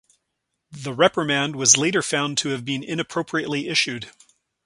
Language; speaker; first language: English; native; English